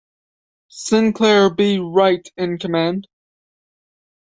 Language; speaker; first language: English; native; English